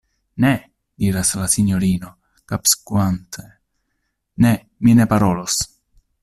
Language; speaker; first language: Esperanto; non-native, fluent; Italian